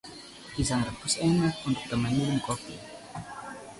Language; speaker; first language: Indonesian; non-native, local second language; Javanese